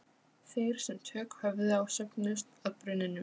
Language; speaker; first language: Icelandic; non-native, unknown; Polish